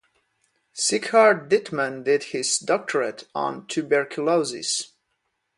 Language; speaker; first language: English; non-native, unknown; Polish